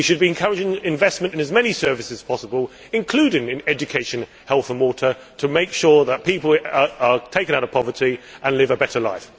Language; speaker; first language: English; native; English